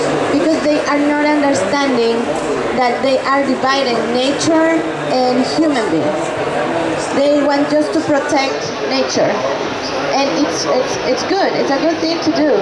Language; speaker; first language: English; non-native, learner; Quechua